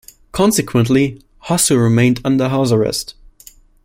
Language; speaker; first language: English; non-native, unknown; German